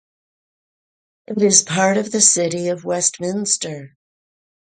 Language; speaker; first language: English; native; English